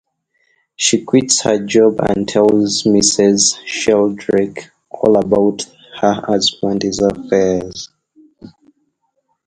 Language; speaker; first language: English; non-native, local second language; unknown